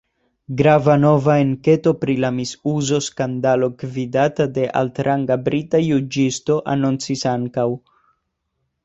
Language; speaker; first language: Esperanto; non-native, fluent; Spanish